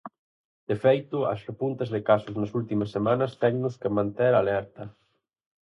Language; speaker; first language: Galician; native; Galician